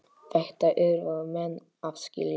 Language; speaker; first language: Icelandic; non-native, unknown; Polish